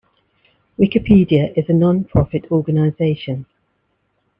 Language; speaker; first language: English; native; English